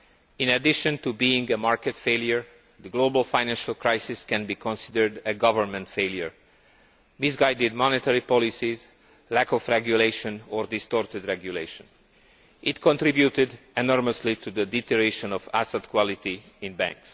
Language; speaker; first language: English; non-native, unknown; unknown